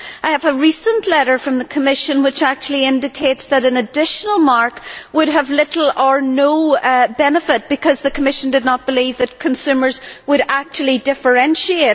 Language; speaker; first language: English; native; English